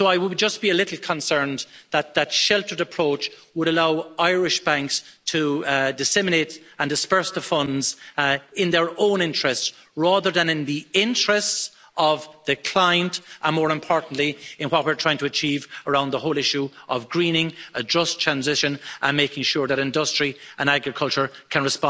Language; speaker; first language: English; native; English